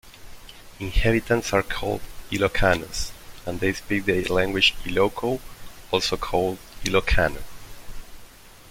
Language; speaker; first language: English; non-native, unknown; Spanish